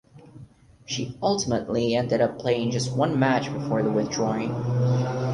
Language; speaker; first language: English; non-native, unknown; Portuguese